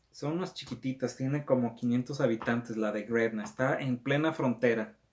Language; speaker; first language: Spanish; native; Spanish